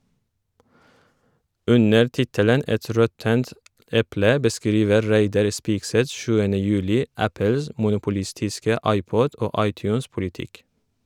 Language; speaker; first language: Norwegian; non-native, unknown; Kurdish